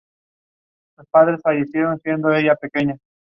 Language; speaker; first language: English; non-native, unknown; Spanish